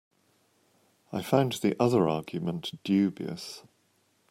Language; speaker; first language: English; native; English